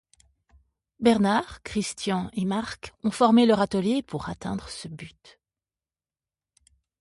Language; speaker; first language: French; native; French